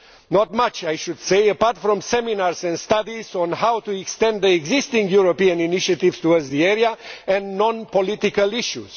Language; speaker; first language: English; non-native, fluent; Romanian